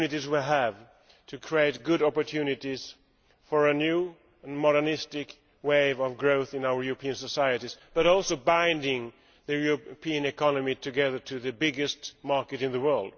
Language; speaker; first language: English; non-native, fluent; Swedish